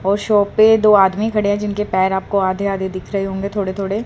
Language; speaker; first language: Hindi; native; Hindi